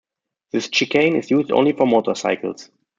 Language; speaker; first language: English; non-native, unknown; German